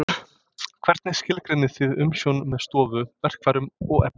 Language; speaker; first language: Icelandic; non-native, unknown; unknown